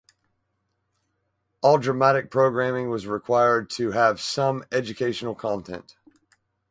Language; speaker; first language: English; native; English